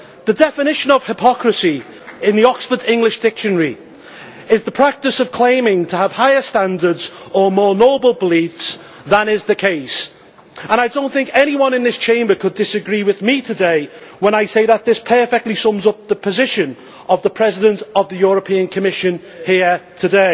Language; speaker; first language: English; native; English